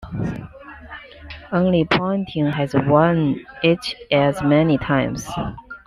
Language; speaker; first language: English; non-native, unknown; Chinese